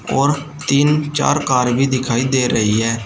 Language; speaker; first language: Hindi; native; Hindi